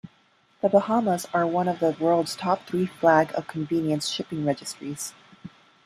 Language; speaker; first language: English; non-native, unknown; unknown